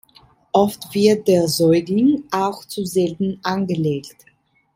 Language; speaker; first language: German; non-native, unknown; Italian